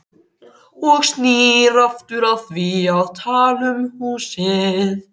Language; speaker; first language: Icelandic; native; Icelandic